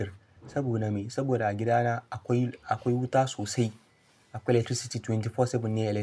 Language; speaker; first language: Hausa; non-native, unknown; Yoruba